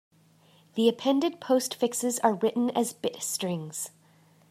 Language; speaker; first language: English; native; English